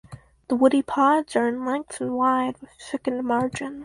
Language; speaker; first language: English; native; English